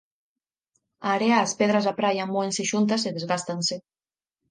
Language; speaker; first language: Galician; native; Galician